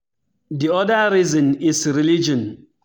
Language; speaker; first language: English; non-native, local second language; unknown